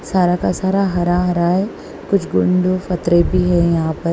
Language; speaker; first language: Hindi; non-native, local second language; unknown